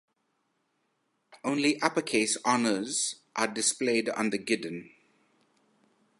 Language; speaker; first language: English; native; English